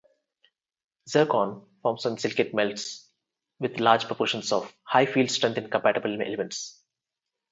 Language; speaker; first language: English; non-native, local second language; Telugu